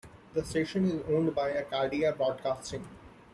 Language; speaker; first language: English; non-native, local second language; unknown